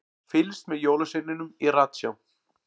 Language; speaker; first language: Icelandic; native; Icelandic